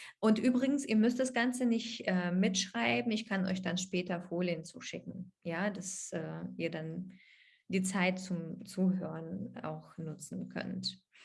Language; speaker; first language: German; non-native, fluent; Russian